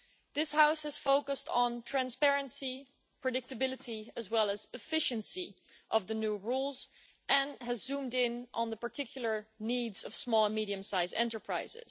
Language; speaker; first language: English; non-native, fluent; Dutch